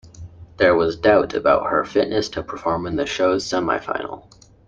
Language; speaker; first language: English; native; English